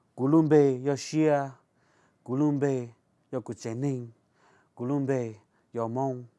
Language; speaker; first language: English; early bilingual, other home language; Hmong